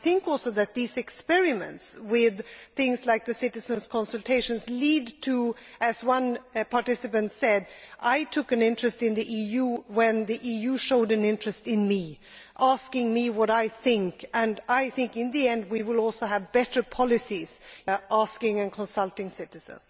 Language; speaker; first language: English; non-native, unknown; Swedish